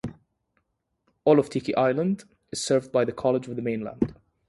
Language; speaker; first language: English; non-native, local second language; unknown